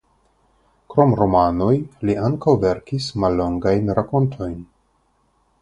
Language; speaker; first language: Esperanto; non-native, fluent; Russian